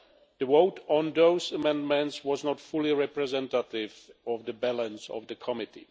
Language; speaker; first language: English; non-native, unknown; Czech